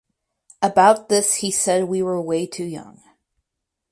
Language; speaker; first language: English; native; English